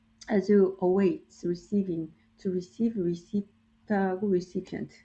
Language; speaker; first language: English; non-native, fluent; Korean